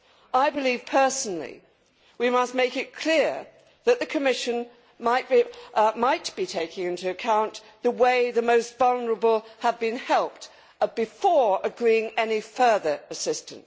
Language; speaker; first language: English; native; English